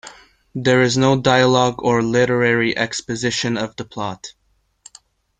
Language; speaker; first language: English; non-native, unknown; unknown